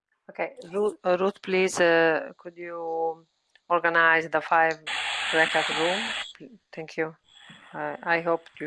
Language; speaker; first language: English; non-native, learner; Italian